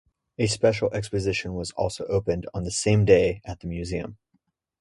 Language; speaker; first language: English; native; English